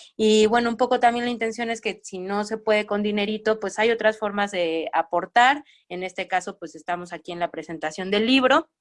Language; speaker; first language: Spanish; native; Spanish